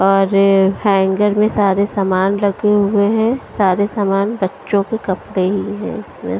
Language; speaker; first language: Hindi; non-native, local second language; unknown